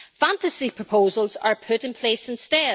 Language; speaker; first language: English; native; English